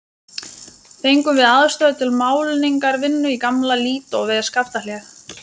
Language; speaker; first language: Icelandic; non-native, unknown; Lithuanian